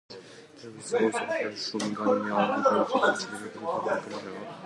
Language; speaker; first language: English; non-native, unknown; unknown